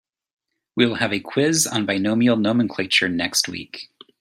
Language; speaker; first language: English; native; English